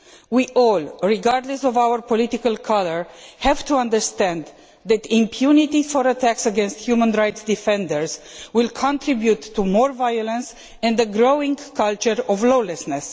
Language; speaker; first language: English; non-native, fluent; Romanian